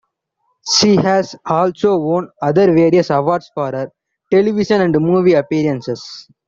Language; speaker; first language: English; non-native, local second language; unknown